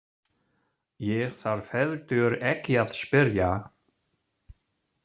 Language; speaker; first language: Icelandic; non-native, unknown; German